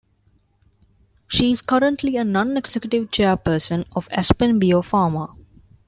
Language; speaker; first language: English; non-native, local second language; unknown